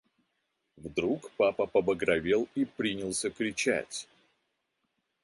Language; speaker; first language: Russian; native; Russian